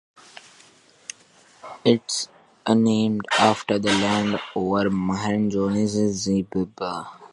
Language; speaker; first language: English; non-native, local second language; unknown